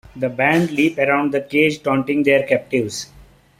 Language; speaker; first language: English; non-native, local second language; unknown